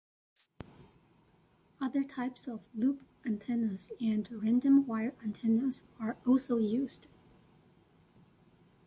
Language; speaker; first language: English; non-native, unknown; Chinese